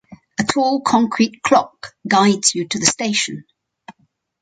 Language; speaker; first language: English; native; English